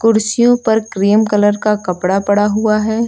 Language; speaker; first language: Hindi; native; Hindi